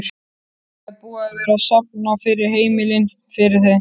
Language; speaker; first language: Icelandic; native; Icelandic